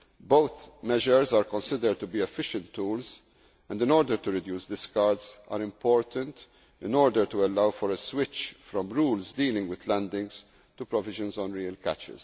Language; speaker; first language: English; non-native, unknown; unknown